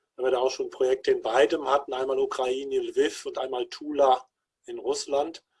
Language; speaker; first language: German; native; German